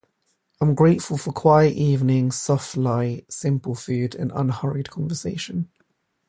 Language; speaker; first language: English; native; English